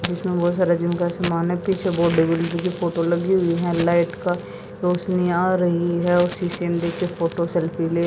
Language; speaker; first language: Hindi; native; Hindi